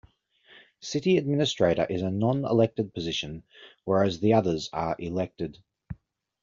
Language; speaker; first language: English; native; English